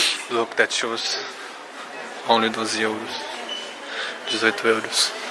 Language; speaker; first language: English; non-native, fluent; Portuguese